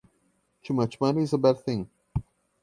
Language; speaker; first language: English; non-native, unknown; Portuguese